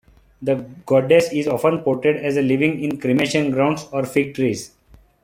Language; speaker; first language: English; non-native, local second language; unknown